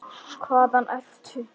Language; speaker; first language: Icelandic; native; Icelandic